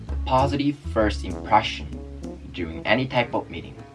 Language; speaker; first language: English; non-native, fluent; Korean